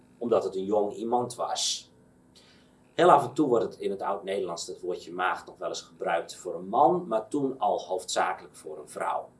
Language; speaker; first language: Dutch; native; Dutch